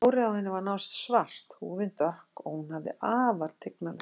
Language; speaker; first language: Icelandic; native; Icelandic